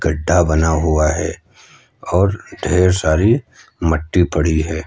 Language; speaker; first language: Hindi; native; Hindi